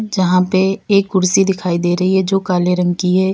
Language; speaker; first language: Hindi; native; Hindi